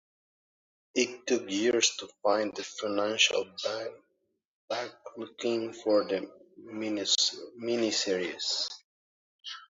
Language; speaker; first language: English; native; English